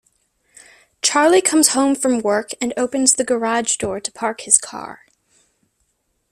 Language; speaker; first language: English; native; English